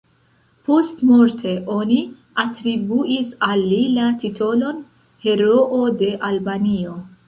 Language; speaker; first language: Esperanto; non-native, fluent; Central Kurdish